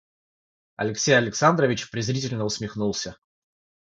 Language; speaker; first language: Russian; non-native, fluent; Georgian